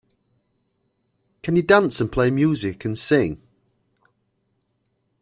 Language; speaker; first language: English; native; English